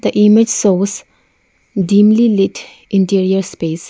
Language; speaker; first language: English; non-native, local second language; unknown